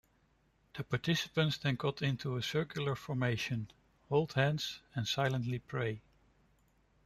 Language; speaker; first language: English; non-native, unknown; Dutch